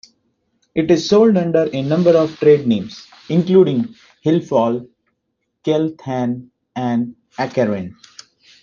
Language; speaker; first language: English; non-native, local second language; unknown